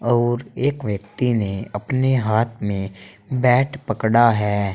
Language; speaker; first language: Hindi; native; Hindi